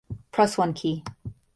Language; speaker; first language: English; native; English